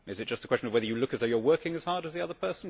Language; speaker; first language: English; native; English